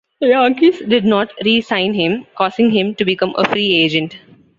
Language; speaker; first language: English; non-native, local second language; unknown